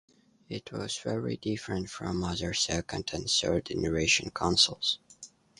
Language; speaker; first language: English; native; English